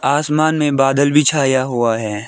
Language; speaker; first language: Hindi; early bilingual, other home language; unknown